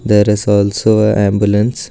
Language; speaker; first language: English; non-native, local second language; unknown